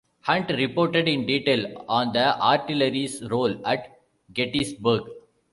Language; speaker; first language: English; non-native, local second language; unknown